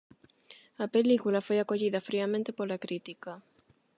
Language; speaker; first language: Galician; non-native, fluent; Spanish